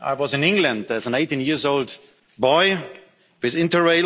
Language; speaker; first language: English; non-native, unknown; German